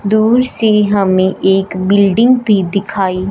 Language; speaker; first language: Hindi; non-native, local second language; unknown